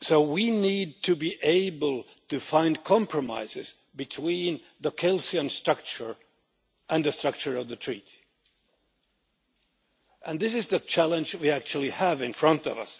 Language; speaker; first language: English; non-native, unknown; Finnish